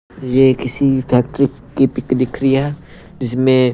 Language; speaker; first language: Hindi; non-native, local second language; Punjabi